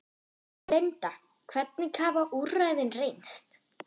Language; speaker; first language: Icelandic; non-native, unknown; German